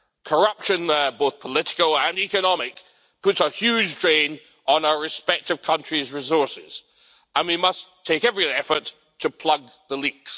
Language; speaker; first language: English; native; English